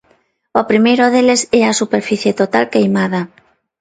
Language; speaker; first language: Galician; non-native, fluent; Spanish